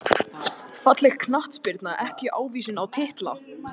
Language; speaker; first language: Icelandic; native; Icelandic